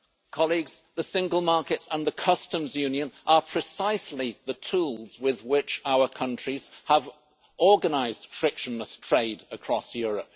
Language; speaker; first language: English; native; English